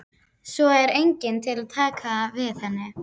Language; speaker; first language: Icelandic; native; Icelandic